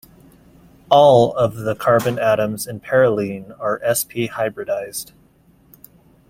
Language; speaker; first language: English; native; English